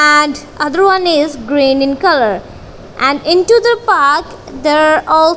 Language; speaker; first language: English; non-native, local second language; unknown